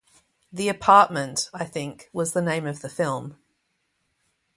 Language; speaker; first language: English; native; English